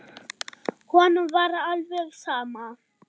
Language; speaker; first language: Icelandic; non-native, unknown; German